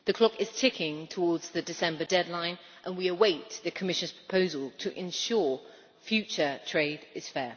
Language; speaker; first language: English; native; English